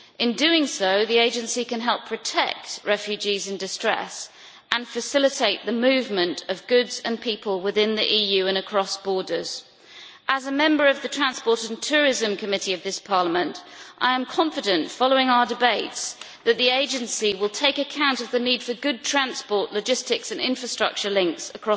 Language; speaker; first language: English; native; English